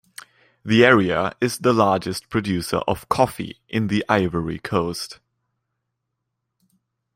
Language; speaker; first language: English; non-native, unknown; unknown